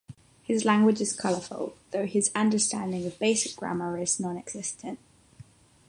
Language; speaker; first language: English; non-native, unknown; Catalan